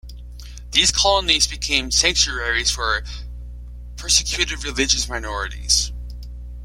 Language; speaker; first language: English; native; English